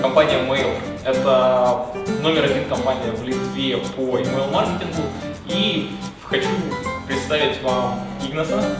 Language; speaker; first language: Russian; native; Russian